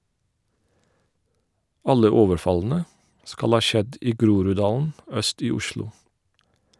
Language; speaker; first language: Norwegian; non-native, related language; Faroese